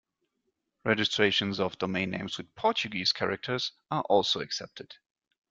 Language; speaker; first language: English; non-native, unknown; German